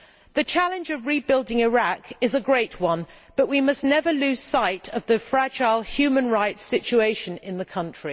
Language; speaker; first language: English; native; English